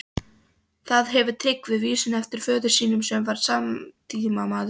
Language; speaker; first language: Icelandic; non-native, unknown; Polish